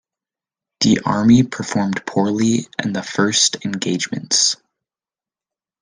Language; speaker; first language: English; native; English